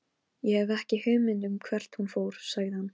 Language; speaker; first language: Icelandic; non-native, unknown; Polish